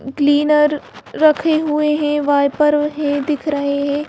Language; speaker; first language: Hindi; native; Hindi